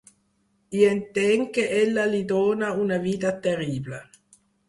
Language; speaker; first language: Catalan; non-native, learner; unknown